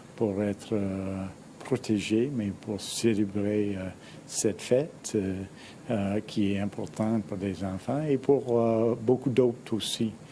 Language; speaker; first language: French; non-native, fluent; English